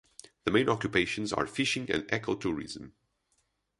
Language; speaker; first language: English; non-native, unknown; Portuguese